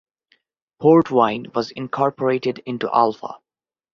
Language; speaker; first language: English; non-native, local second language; Bangla